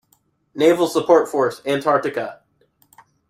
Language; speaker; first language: English; native; English